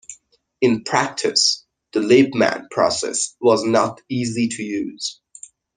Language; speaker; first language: English; non-native, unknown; Persian